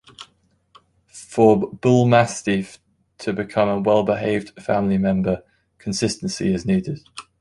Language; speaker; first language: English; native; English